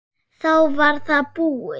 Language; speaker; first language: Icelandic; non-native, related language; Swedish